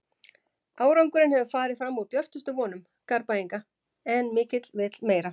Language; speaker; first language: Icelandic; native; Icelandic